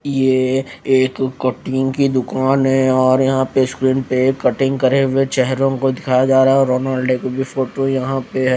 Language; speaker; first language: Hindi; non-native, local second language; Punjabi